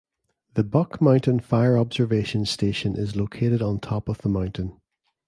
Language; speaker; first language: English; native; English